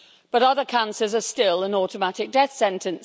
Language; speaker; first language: English; native; English